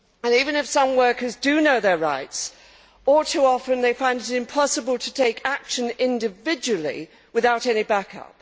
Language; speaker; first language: English; native; English